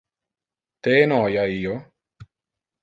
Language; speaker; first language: Interlingua; non-native, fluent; Italian